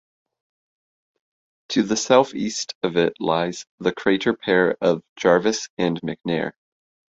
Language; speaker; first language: English; native; English